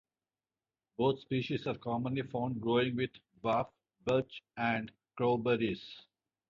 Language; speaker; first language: English; non-native, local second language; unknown